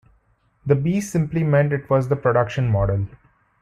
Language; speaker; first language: English; non-native, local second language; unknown